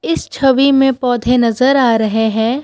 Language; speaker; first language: Hindi; non-native, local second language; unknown